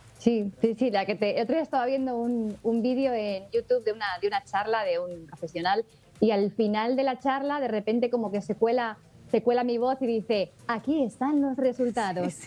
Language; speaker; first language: Spanish; native; Spanish